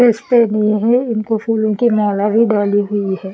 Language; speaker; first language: Hindi; non-native, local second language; Punjabi